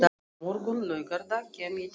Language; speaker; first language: Icelandic; non-native, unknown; Russian